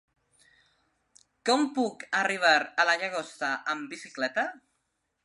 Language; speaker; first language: Catalan; non-native, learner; Spanish